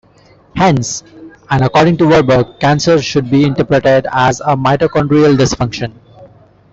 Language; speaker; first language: English; non-native, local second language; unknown